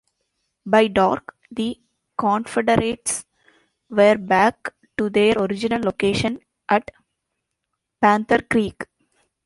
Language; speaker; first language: English; non-native, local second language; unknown